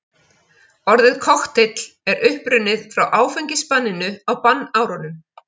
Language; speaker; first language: Icelandic; native; Icelandic